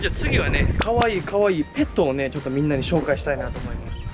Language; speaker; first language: Japanese; native; Japanese